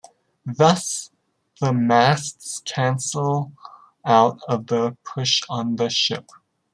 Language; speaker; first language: English; native; English